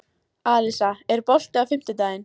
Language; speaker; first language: Icelandic; native; Icelandic